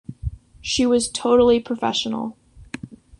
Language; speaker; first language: English; native; English